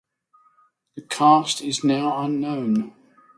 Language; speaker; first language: English; native; English